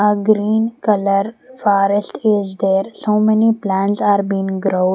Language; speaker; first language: English; non-native, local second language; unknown